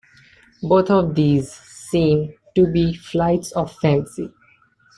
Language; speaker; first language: English; non-native, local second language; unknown